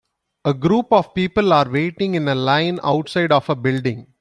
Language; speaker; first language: English; non-native, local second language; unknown